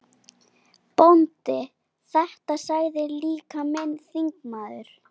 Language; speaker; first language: Icelandic; native; Icelandic